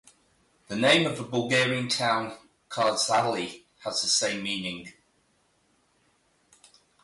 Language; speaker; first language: English; native; English